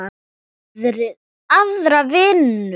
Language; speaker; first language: Icelandic; non-native, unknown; Thai